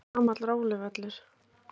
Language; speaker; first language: Icelandic; native; Icelandic